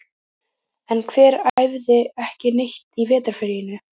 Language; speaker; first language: Icelandic; native; Icelandic